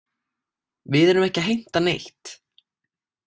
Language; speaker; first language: Icelandic; native; Icelandic